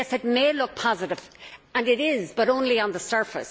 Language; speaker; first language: English; native; English